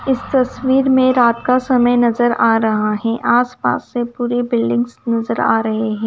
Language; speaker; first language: Hindi; non-native, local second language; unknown